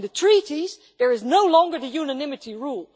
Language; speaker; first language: English; non-native, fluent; Dutch